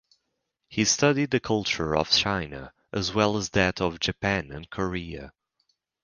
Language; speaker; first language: English; native; English